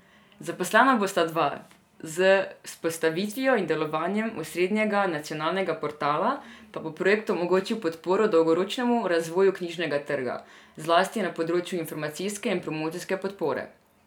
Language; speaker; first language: Slovenian; non-native, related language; Serbian